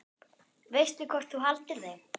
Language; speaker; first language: Icelandic; non-native, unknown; German